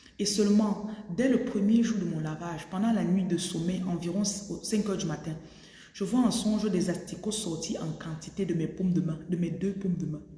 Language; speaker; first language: French; non-native, local second language; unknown